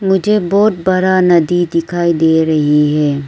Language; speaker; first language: Hindi; non-native, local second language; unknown